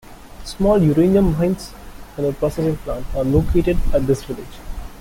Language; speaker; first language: English; non-native, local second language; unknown